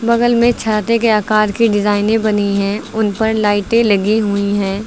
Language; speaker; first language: Hindi; native; Hindi